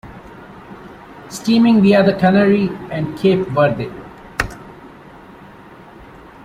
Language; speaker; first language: English; non-native, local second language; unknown